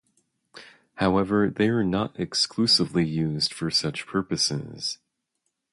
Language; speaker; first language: English; native; English